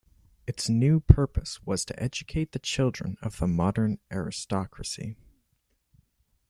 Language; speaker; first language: English; native; English